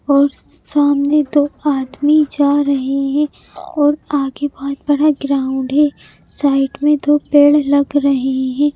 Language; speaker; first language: Hindi; native; Hindi